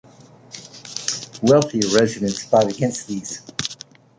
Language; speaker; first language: English; native; English